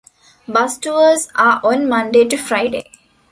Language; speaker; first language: English; non-native, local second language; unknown